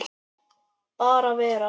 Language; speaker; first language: Icelandic; native; Icelandic